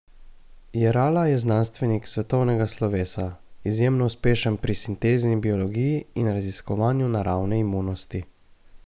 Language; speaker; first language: Slovenian; native; Slovenian